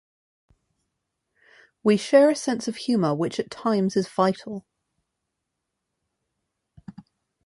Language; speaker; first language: English; native; English